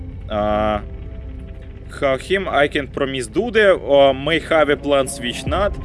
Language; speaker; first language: English; non-native, learner; Russian